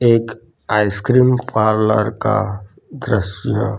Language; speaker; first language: Hindi; non-native, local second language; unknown